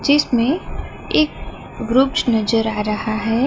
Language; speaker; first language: Hindi; non-native, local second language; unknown